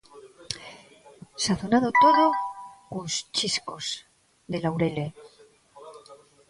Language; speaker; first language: Galician; non-native, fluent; Spanish